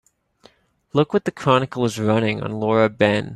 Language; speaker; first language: English; native; English